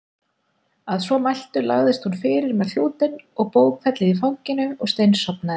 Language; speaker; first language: Icelandic; native; Icelandic